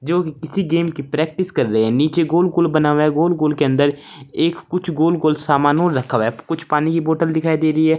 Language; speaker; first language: Hindi; native; Hindi